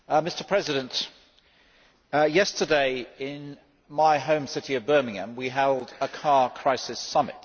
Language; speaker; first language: English; native; English